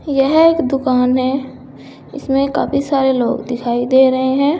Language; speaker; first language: Hindi; native; Hindi